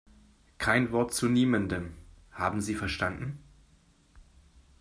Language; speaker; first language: German; native; German